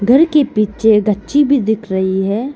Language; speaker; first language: Hindi; non-native, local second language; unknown